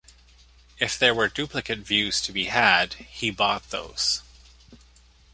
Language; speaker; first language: English; native; English